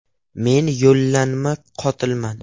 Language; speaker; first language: Uzbek; non-native, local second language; Russian